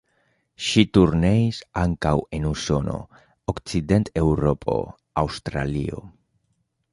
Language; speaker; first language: Esperanto; non-native, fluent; Spanish